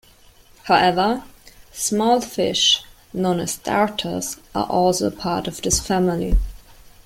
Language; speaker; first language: English; non-native, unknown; German